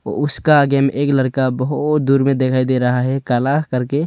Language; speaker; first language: Hindi; early bilingual, other home language; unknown